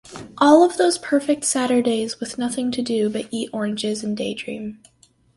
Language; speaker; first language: English; native; English